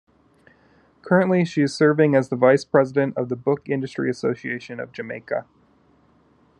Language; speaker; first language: English; native; English